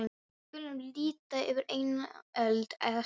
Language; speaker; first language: Icelandic; non-native, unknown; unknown